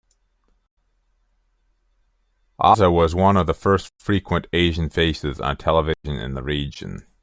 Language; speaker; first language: English; native; English